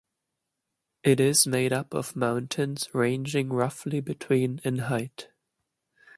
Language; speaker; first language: English; non-native, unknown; German